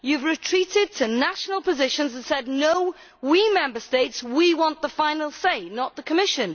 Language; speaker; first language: English; native; English